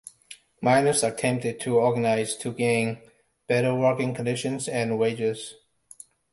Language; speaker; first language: English; non-native, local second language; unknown